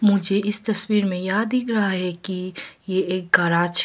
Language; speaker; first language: Hindi; early bilingual, other home language; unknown